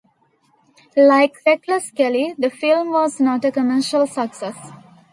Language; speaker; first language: English; non-native, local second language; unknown